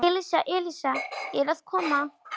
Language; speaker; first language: Icelandic; non-native, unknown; Polish